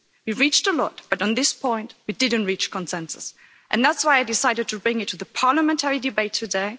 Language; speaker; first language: English; non-native, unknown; German